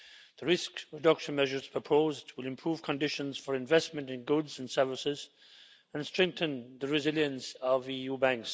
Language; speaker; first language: English; native; English